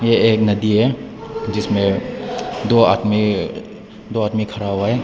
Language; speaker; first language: Hindi; non-native, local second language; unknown